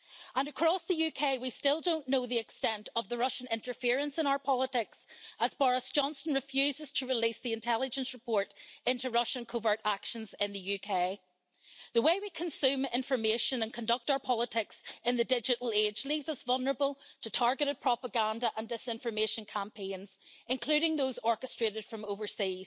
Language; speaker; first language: English; native; English